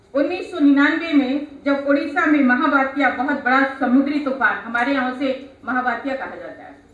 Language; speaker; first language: Hindi; non-native, local second language; Odia